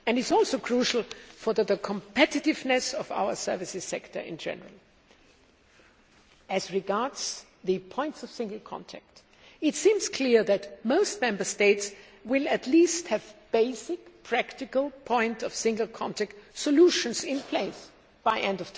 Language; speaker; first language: English; non-native, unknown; German